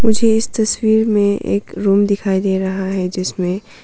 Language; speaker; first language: Hindi; non-native, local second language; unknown